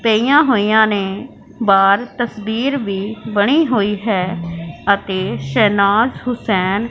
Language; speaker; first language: Hindi; non-native, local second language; Punjabi